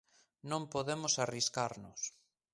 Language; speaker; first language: Galician; native; Galician